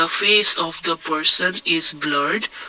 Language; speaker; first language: English; non-native, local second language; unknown